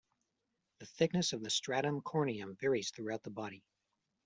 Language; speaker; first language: English; native; English